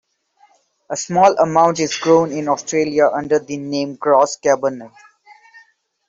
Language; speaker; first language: English; non-native, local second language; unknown